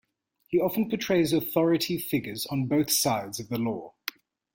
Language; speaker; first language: English; native; English